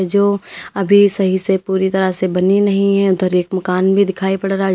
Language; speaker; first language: Hindi; native; Hindi